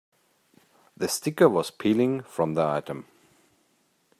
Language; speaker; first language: English; native; English